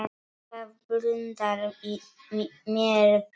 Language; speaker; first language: Icelandic; non-native, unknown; Polish